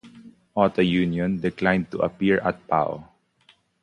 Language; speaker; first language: English; non-native, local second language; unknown